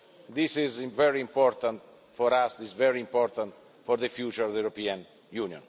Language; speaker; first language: English; non-native, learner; Italian